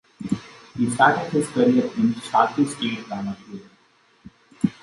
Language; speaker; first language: English; non-native, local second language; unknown